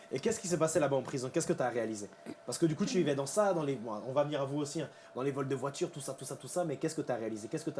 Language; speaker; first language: French; native; French